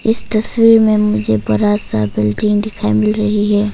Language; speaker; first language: Hindi; non-native, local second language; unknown